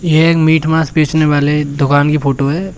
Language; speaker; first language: Hindi; native; Hindi